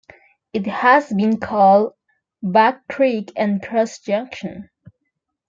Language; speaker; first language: English; non-native, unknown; Spanish